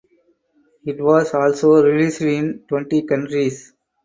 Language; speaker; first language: English; non-native, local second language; Tamil